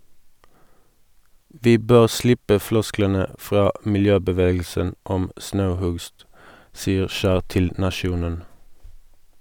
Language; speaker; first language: Norwegian; non-native, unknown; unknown